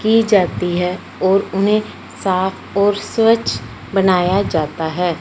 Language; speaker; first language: Hindi; non-native, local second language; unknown